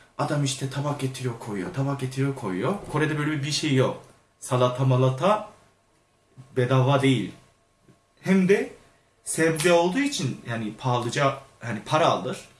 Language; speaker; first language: Turkish; non-native, fluent; Korean